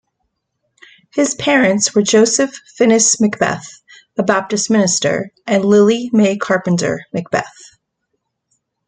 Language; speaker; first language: English; native; English